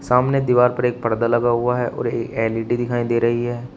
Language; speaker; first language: Hindi; native; Hindi